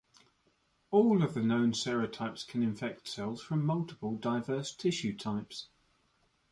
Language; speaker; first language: English; native; English